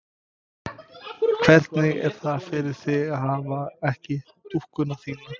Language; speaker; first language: Icelandic; non-native, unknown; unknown